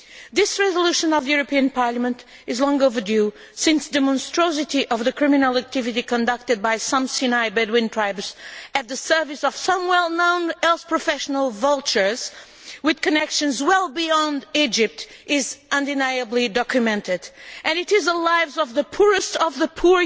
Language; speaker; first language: English; non-native, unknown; Portuguese